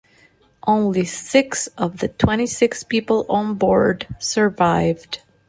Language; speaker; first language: English; non-native, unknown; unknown